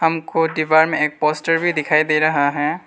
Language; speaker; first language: Hindi; non-native, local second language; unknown